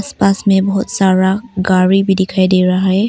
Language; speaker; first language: Hindi; non-native, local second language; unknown